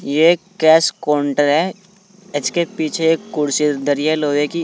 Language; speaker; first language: Hindi; native; Hindi